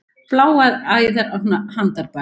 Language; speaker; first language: Icelandic; native; Icelandic